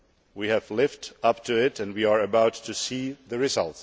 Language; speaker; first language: English; non-native, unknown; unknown